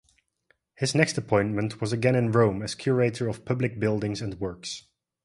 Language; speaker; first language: English; non-native, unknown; Dutch